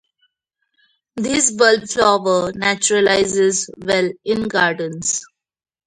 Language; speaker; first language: English; non-native, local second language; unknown